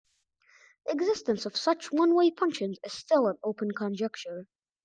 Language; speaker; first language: English; native; English